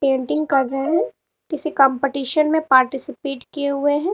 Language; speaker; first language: Hindi; native; Hindi